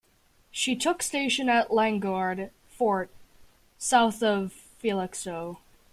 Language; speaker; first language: English; native; English